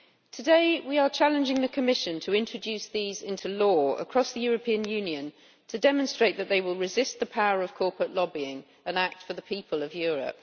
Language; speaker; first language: English; native; English